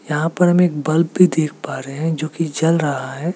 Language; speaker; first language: Hindi; non-native, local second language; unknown